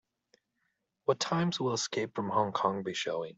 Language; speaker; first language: English; native; English